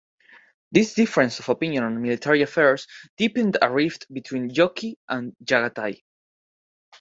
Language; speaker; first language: English; non-native, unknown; Spanish